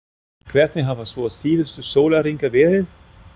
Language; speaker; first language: Icelandic; non-native, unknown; German